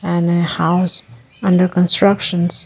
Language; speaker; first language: English; non-native, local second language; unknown